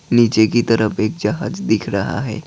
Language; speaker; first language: Hindi; non-native, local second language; Assamese